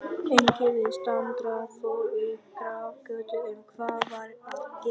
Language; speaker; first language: Icelandic; non-native, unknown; Vietnamese